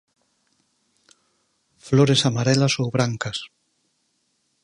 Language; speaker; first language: Galician; native; Galician